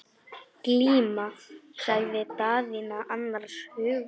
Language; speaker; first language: Icelandic; non-native, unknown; Polish